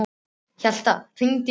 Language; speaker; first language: Icelandic; native; Icelandic